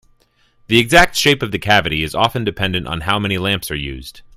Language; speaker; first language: English; native; English